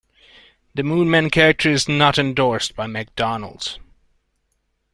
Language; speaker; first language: English; non-native, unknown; Hungarian